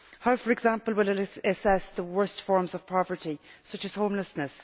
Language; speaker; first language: English; native; English